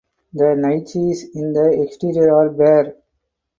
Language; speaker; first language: English; non-native, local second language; Tamil